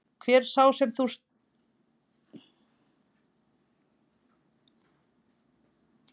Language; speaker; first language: Icelandic; native; Icelandic